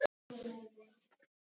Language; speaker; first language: Icelandic; non-native, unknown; Polish